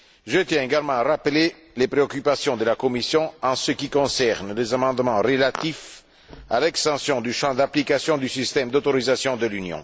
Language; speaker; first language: French; non-native, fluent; Italian